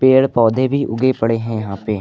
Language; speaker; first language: Hindi; native; Hindi